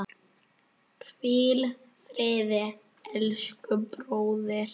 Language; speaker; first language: Icelandic; native; Icelandic